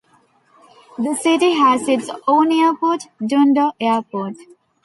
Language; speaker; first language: English; non-native, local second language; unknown